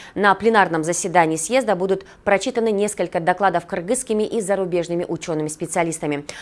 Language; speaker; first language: Russian; non-native, local second language; Kyrgyz